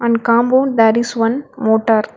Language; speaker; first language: English; non-native, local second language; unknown